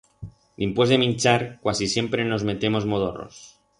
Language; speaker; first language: Aragonese; non-native, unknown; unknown